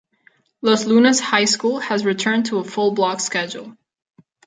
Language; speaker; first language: English; non-native, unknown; Catalan